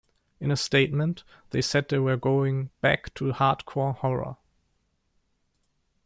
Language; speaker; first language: English; non-native, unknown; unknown